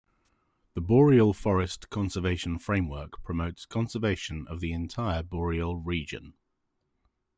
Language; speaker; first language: English; native; English